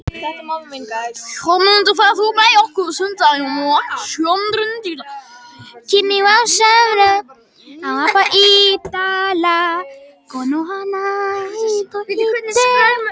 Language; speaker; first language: Icelandic; non-native, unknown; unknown